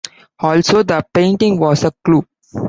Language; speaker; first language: English; non-native, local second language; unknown